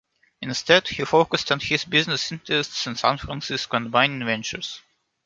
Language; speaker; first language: English; non-native, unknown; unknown